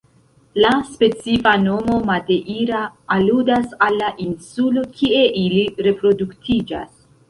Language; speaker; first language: Esperanto; non-native, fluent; Central Kurdish